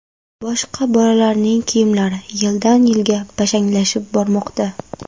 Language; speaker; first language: Uzbek; non-native, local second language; Kara-Kalpak